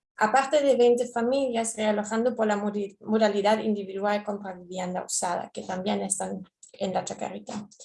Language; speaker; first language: Spanish; non-native, fluent; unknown